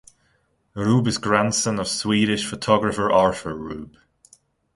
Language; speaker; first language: English; non-native, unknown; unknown